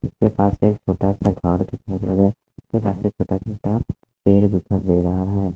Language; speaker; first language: Hindi; non-native, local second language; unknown